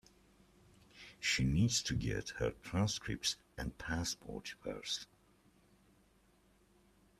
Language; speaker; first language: English; native; English